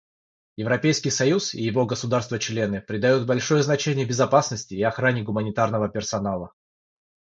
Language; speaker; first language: Russian; non-native, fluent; Georgian